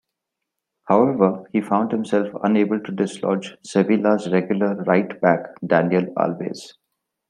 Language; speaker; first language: English; non-native, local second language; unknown